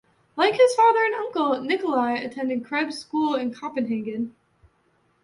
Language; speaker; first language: English; native; English